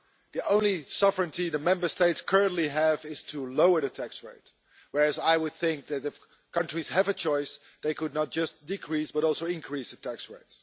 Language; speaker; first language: English; non-native, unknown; Dutch